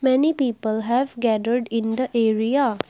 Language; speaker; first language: English; non-native, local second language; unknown